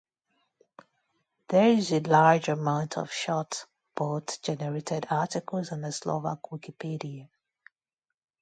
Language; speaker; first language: English; non-native, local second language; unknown